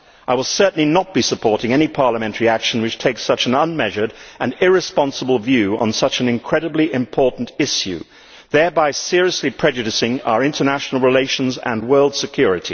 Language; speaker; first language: English; native; English